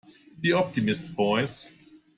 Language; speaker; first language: English; non-native, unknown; German